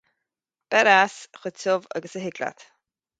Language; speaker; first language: Irish; native; Irish